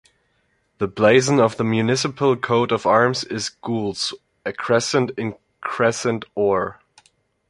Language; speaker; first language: English; non-native, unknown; German